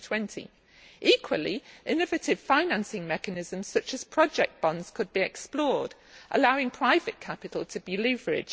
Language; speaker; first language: English; native; English